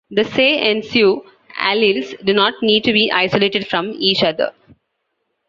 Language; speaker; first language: English; non-native, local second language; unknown